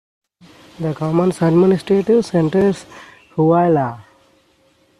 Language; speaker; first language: English; non-native, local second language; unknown